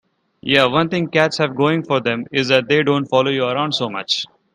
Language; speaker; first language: English; non-native, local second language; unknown